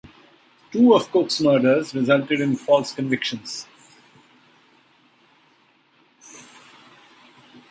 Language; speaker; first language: English; non-native, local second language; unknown